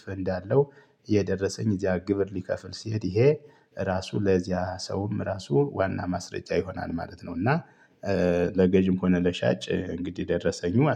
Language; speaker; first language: Amharic; native; Amharic